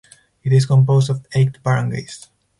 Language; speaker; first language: English; non-native, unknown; Spanish